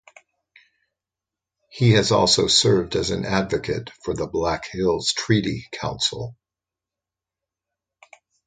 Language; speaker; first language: English; native; English